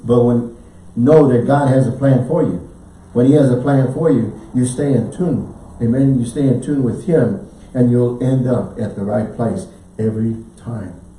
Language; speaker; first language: English; native; English